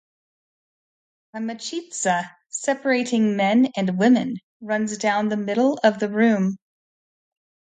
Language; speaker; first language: English; native; English